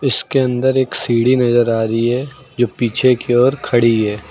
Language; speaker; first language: Hindi; native; Hindi